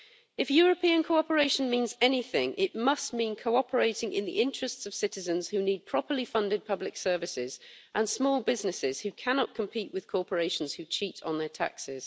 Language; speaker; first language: English; native; English